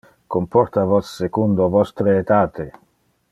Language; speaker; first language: Interlingua; non-native, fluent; Dutch